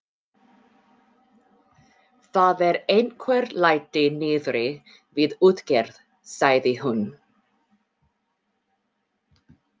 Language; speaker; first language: Icelandic; non-native, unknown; English